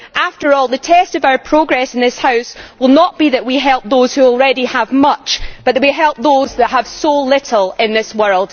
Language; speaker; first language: English; native; English